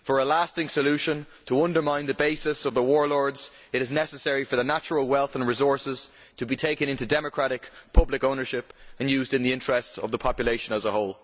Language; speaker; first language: English; native; English